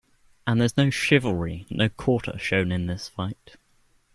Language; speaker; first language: English; native; English